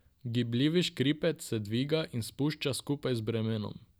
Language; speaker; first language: Slovenian; non-native, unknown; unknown